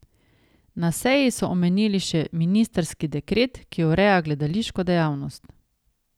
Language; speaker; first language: Slovenian; native; Slovenian